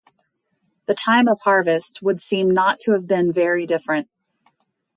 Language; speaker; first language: English; native; English